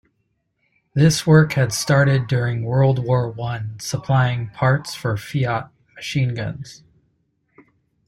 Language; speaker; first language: English; native; English